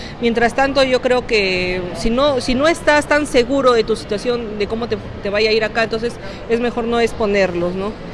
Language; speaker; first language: Spanish; native; Spanish